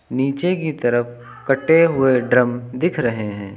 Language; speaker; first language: Hindi; native; Hindi